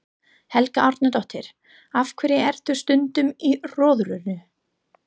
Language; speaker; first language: Icelandic; non-native, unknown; English